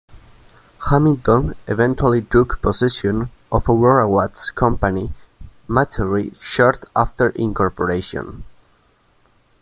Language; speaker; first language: English; native; English